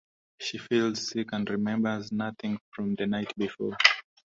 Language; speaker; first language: English; non-native, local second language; Swahili